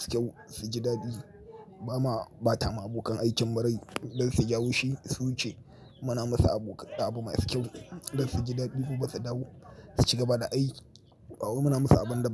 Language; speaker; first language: Hausa; native; Hausa